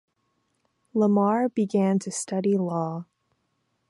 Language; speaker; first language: English; non-native, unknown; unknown